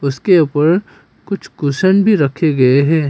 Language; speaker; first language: Hindi; non-native, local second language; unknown